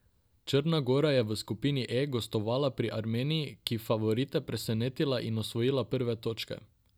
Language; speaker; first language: Slovenian; non-native, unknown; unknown